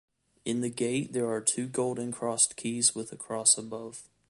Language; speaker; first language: English; native; English